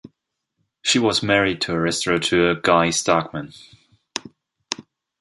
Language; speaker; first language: English; non-native, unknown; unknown